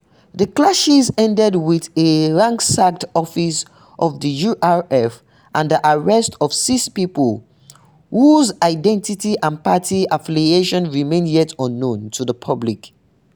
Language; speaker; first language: English; non-native, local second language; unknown